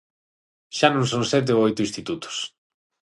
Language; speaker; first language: Galician; non-native, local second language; Spanish